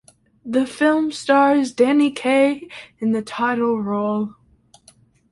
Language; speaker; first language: English; native; English